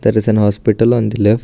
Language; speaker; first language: English; non-native, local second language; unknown